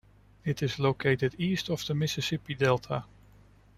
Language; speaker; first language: English; non-native, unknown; Dutch